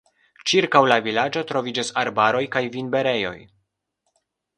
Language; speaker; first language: Esperanto; non-native, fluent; Polish